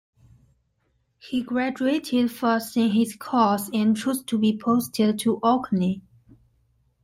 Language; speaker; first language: English; non-native, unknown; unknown